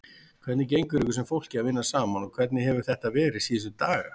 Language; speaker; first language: Icelandic; native; Icelandic